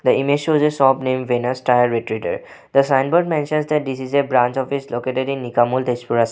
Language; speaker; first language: English; non-native, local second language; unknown